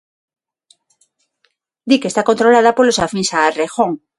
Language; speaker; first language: Galician; non-native, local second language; Spanish